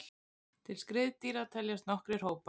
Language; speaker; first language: Icelandic; native; Icelandic